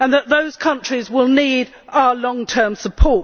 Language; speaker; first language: English; native; English